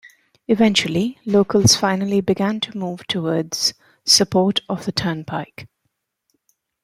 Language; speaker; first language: English; native; English